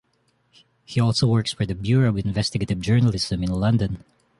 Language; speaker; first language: English; non-native, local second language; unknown